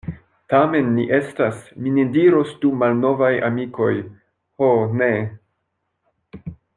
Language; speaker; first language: Esperanto; non-native, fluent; French